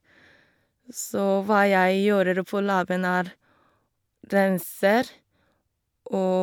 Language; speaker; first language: Norwegian; non-native, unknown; Korean